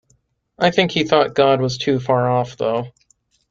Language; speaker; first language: English; native; English